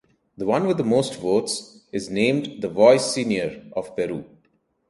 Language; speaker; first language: English; non-native, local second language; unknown